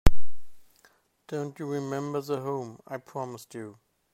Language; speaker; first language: English; non-native, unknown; German